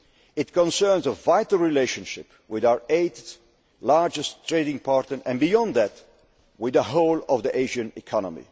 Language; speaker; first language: English; non-native, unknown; Dutch